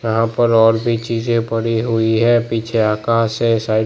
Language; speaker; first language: Hindi; non-native, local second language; Gujarati